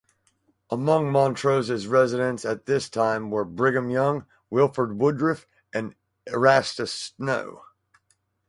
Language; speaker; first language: English; native; English